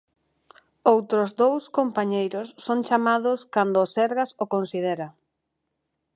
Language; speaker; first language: Galician; non-native, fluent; Spanish